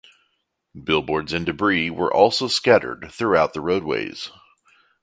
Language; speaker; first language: English; native; English